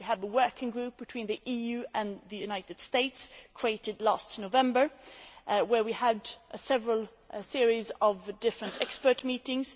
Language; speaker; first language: English; non-native, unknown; Swedish